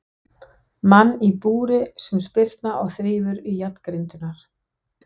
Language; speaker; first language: Icelandic; non-native, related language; Danish